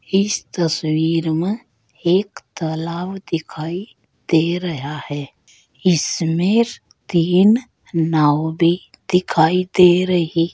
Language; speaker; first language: Hindi; native; Hindi